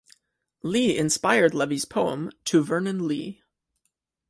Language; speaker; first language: English; native; English